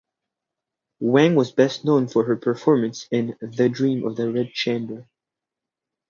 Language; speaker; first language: English; native; English